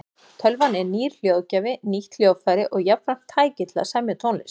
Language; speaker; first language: Icelandic; native; Icelandic